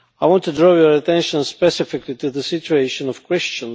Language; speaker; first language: English; non-native, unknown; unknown